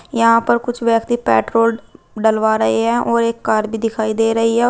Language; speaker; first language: Hindi; native; Hindi